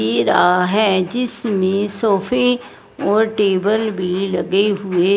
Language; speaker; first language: Hindi; non-native, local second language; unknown